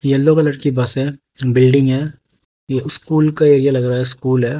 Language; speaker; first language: Hindi; native; Hindi